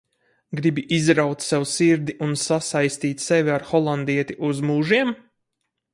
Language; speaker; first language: Latvian; native; Latvian